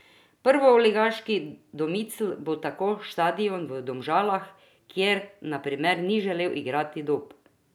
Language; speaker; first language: Slovenian; non-native, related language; Croatian